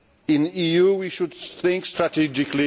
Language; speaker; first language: English; non-native, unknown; Polish